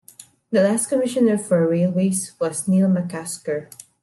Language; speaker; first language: English; non-native, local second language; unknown